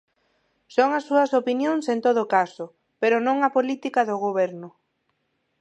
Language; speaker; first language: Galician; non-native, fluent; Spanish